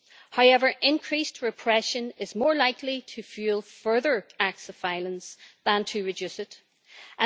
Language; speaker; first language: English; native; English